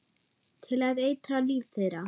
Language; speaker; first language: Icelandic; non-native, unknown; German